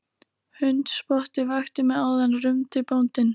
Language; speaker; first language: Icelandic; native; Icelandic